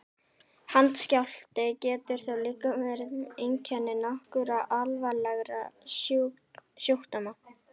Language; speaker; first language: Icelandic; native; Icelandic